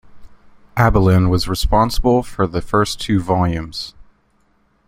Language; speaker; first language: English; native; English